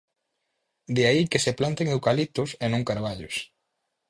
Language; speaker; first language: Galician; native; Galician